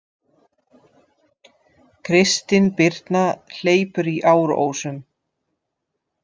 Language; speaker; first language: Icelandic; non-native, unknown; Dutch